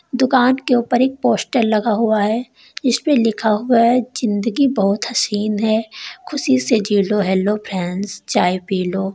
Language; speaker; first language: Hindi; native; Hindi